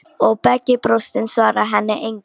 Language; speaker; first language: Icelandic; non-native, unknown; Polish